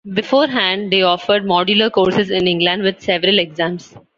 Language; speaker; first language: English; non-native, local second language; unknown